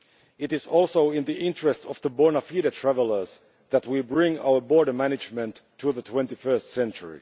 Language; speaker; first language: English; non-native, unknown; Finnish